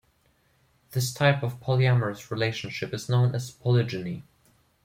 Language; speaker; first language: English; non-native, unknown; German